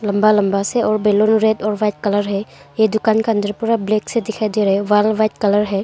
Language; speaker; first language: Hindi; non-native, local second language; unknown